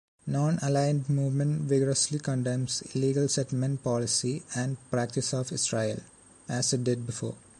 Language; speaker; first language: English; non-native, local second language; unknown